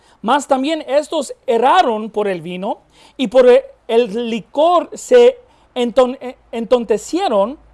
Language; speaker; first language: Spanish; non-native, fluent; English